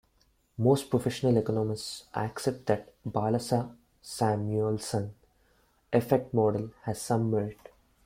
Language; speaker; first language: English; non-native, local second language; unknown